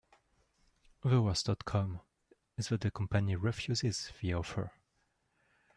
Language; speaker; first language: English; non-native, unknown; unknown